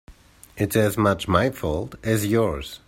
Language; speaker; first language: English; native; English